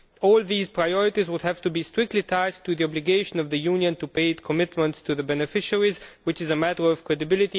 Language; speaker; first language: English; non-native, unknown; Romanian